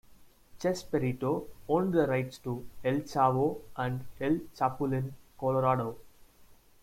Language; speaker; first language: English; non-native, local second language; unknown